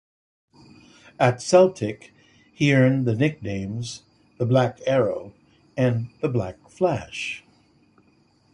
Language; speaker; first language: English; native; English